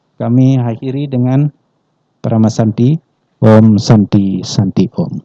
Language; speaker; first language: Indonesian; non-native, local second language; Balinese